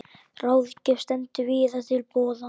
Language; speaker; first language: Icelandic; native; Icelandic